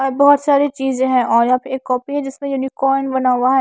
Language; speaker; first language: Hindi; non-native, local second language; Punjabi